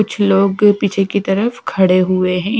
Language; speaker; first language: Hindi; non-native, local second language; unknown